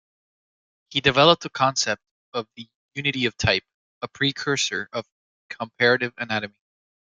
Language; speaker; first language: English; native; English